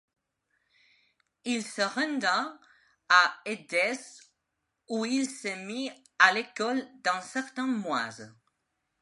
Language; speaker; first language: French; non-native, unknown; Spanish